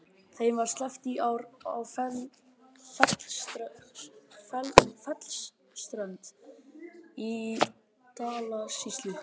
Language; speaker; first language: Icelandic; native; Icelandic